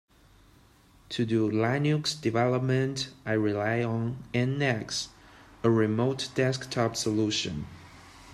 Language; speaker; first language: English; non-native, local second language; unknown